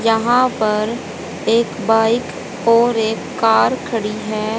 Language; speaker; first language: Hindi; native; Hindi